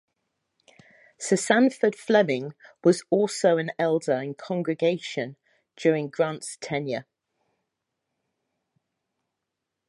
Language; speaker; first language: English; native; English